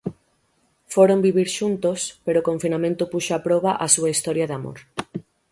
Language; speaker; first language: Galician; native; Galician